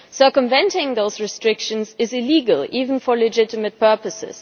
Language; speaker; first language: English; non-native, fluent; German